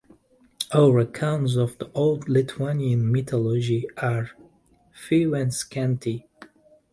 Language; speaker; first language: English; native; English